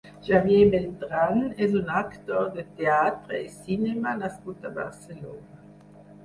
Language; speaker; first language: Catalan; non-native, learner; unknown